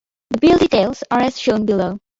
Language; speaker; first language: English; non-native, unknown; Bangla